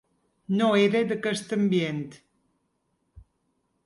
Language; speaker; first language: Catalan; native; Catalan